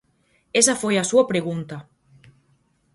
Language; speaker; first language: Galician; native; Galician